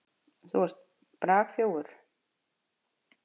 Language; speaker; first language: Icelandic; native; Icelandic